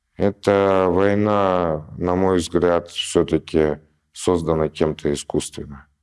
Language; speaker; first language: Russian; native; Russian